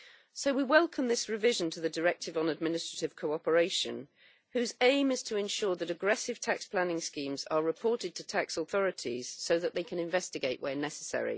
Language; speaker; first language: English; native; English